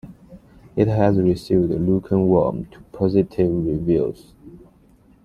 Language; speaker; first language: English; non-native, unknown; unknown